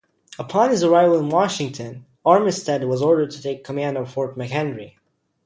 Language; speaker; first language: English; native; English